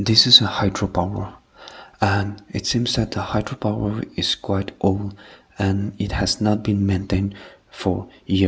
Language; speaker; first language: English; non-native, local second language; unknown